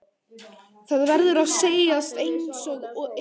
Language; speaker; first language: Icelandic; native; Icelandic